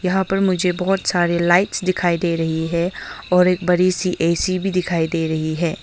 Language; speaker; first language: Hindi; non-native, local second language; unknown